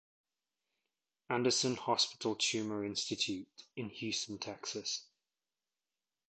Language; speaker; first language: English; native; English